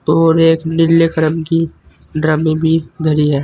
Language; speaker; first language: Hindi; native; Hindi